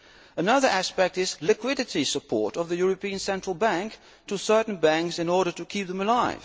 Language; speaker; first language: English; non-native, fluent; Dutch